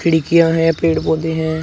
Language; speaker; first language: Hindi; native; Hindi